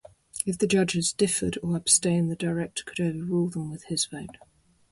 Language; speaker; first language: English; native; English